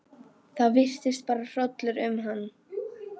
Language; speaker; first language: Icelandic; native; Icelandic